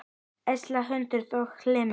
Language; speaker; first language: Icelandic; native; Icelandic